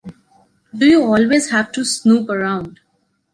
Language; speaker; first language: English; non-native, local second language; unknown